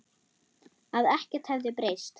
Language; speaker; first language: Icelandic; non-native, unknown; German